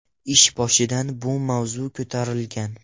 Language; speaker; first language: Uzbek; non-native, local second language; Russian